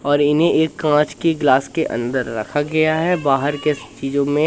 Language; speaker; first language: Hindi; native; Hindi